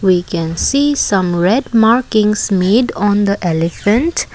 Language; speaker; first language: English; non-native, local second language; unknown